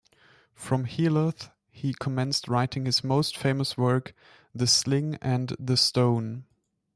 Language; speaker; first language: English; non-native, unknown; German